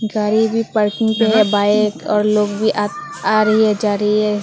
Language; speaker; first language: Hindi; non-native, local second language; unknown